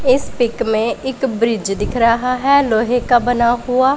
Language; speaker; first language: Hindi; non-native, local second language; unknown